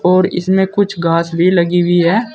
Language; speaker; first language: Hindi; native; Hindi